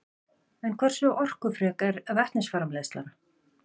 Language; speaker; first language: Icelandic; native; Icelandic